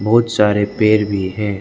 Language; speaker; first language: Hindi; non-native, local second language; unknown